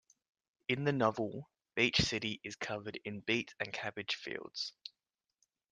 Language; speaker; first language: English; native; English